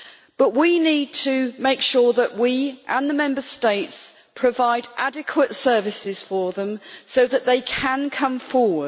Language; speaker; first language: English; native; English